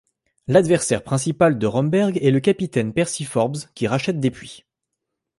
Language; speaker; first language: French; native; French